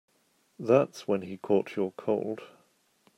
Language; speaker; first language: English; native; English